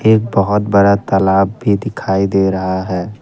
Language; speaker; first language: Hindi; non-native, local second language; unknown